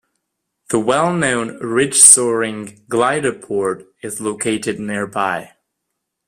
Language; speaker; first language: English; non-native, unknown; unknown